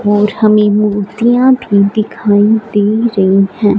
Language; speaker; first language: Hindi; non-native, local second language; Punjabi